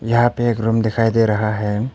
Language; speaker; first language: Hindi; non-native, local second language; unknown